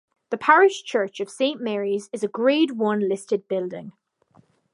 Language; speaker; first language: English; native; English